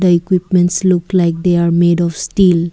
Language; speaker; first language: English; non-native, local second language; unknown